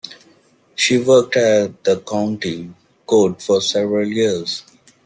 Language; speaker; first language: English; non-native, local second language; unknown